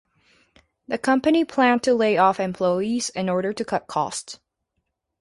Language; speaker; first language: English; native; English